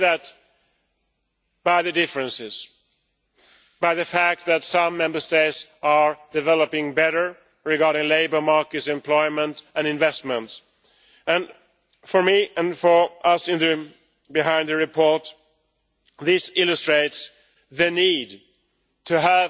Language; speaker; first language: English; non-native, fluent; Swedish